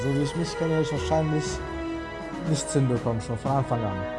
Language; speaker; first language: German; native; German